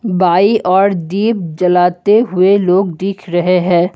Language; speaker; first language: Hindi; non-native, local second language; Assamese